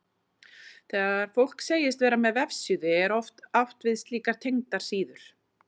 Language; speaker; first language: Icelandic; native; Icelandic